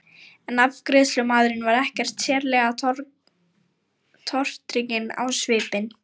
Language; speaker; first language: Icelandic; non-native, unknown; Lithuanian